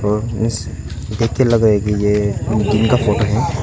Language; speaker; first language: Hindi; non-native, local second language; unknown